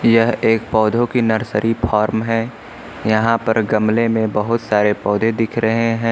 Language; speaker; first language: Hindi; native; Hindi